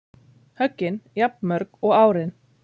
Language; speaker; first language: Icelandic; native; Icelandic